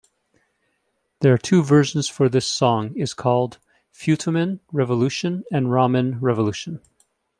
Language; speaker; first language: English; native; English